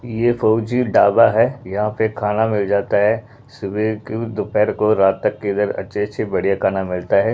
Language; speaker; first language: Hindi; non-native, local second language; Punjabi